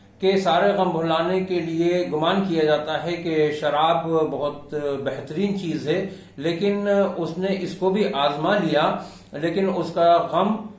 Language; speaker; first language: Urdu; native; Urdu